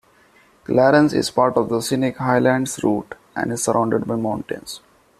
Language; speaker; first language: English; non-native, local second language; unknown